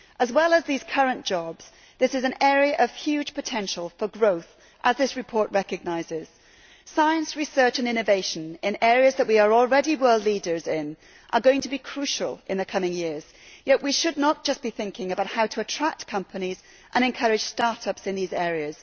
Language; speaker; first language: English; native; English